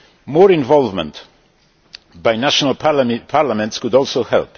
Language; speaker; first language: English; non-native, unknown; Polish